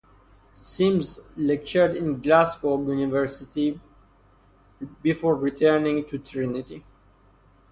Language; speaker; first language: English; non-native, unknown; Persian